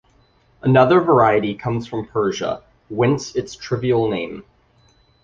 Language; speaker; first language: English; native; English